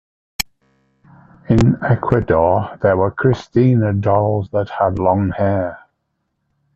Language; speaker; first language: English; native; English